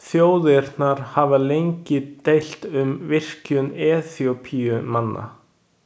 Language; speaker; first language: Icelandic; non-native, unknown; Chinese